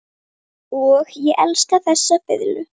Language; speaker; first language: Icelandic; native; Icelandic